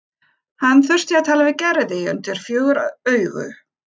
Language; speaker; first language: Icelandic; non-native, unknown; German